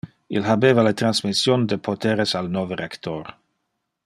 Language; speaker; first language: Interlingua; non-native, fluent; Dutch